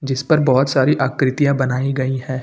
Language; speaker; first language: Hindi; native; Hindi